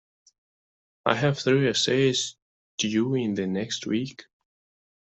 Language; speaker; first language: English; non-native, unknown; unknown